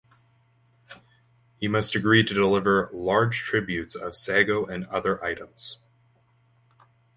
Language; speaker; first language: English; native; English